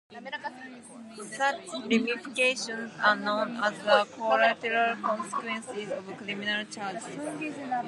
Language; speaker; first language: English; non-native, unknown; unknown